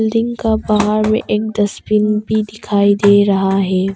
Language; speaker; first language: Hindi; early bilingual, other home language; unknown